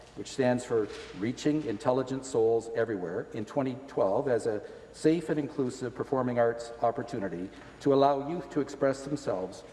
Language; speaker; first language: English; native; English